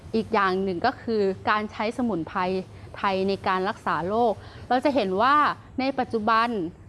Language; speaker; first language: Thai; native; Thai